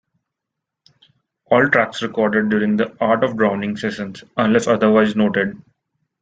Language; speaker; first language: English; non-native, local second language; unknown